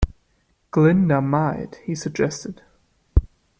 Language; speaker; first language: English; non-native, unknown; German